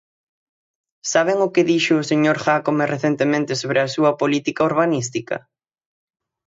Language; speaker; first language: Galician; native; Galician